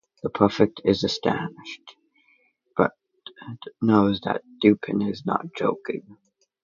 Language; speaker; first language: English; native; English